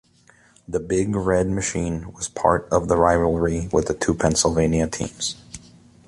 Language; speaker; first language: English; native; English